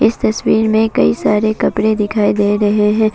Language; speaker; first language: Hindi; non-native, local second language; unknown